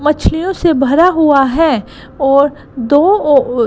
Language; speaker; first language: Hindi; non-native, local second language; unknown